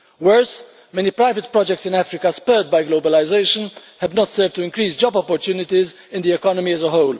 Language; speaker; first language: English; non-native, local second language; Maltese